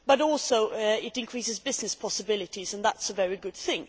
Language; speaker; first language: English; non-native, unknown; Swedish